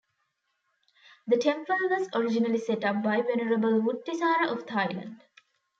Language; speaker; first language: English; non-native, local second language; Tamil